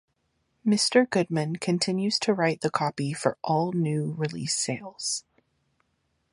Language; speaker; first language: English; native; English